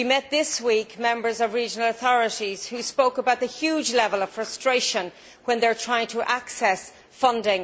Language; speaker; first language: English; native; English